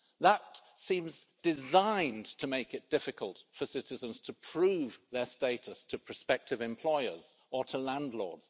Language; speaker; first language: English; native; English